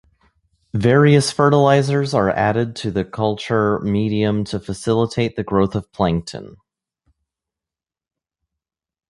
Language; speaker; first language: English; native; English